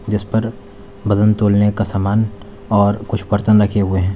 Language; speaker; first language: Hindi; native; Hindi